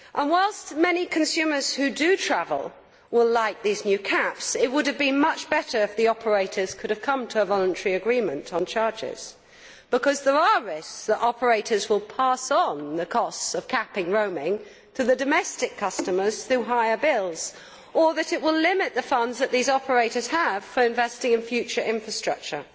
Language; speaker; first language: English; native; English